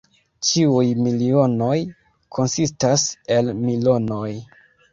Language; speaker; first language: Esperanto; non-native, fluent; Kinyarwanda